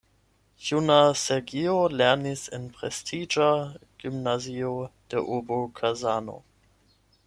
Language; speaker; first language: Esperanto; non-native, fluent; German